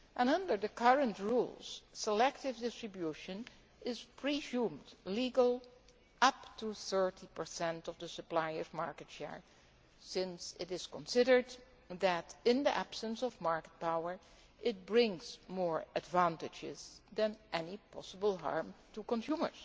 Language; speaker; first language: English; non-native, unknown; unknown